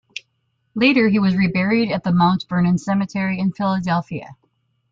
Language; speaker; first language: English; native; English